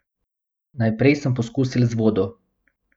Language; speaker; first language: Slovenian; non-native, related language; Bosnian